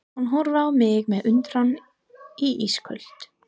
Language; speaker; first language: Icelandic; non-native, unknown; English